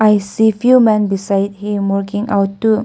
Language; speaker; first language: English; non-native, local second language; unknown